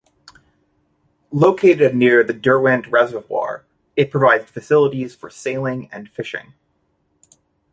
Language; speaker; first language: English; native; English